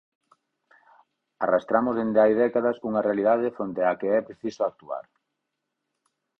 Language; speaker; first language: Galician; native; Galician